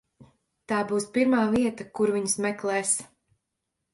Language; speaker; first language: Latvian; native; Latvian